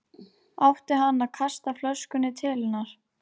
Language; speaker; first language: Icelandic; native; Icelandic